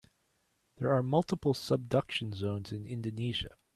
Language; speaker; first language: English; native; English